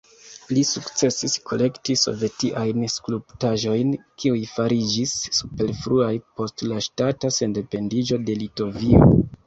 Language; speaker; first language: Esperanto; non-native, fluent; Kinyarwanda